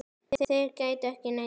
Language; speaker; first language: Icelandic; native; Icelandic